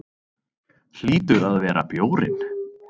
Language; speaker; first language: Icelandic; native; Icelandic